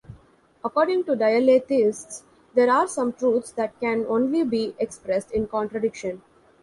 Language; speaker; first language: English; non-native, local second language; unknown